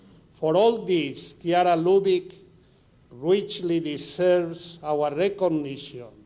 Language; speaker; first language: English; non-native, local second language; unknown